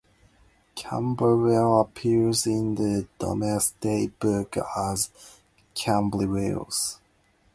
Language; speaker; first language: English; non-native, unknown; Japanese